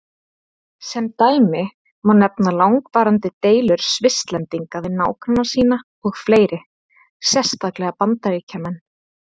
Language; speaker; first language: Icelandic; native; Icelandic